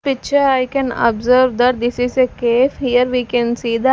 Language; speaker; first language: English; non-native, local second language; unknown